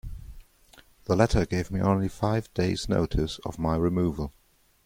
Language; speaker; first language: English; non-native, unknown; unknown